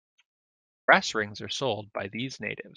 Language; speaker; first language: English; native; English